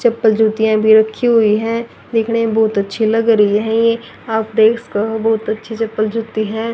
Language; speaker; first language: Hindi; native; Hindi